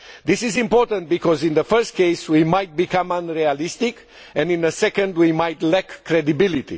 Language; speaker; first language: English; non-native, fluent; Romanian